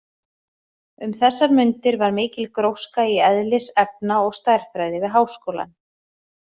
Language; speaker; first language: Icelandic; native; Icelandic